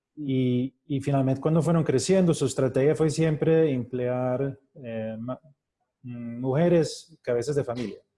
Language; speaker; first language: Spanish; non-native, related language; Portuguese